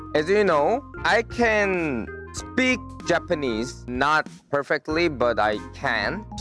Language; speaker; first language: English; non-native, learner; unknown